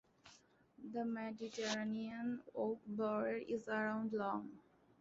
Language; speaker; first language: English; non-native, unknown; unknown